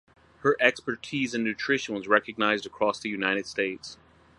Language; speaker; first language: English; native; English